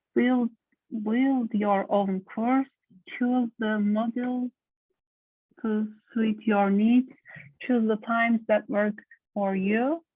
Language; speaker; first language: English; non-native, learner; Turkish